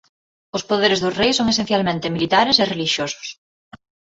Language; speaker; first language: Galician; non-native, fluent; Spanish